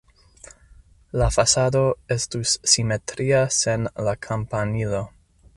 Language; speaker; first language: Esperanto; non-native, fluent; English